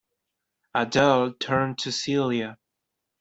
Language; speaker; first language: English; non-native, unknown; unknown